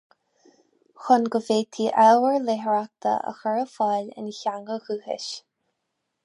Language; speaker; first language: Irish; non-native, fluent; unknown